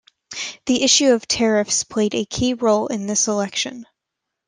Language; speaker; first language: English; native; English